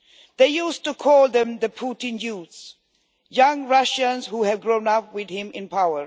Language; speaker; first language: English; non-native, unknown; Swedish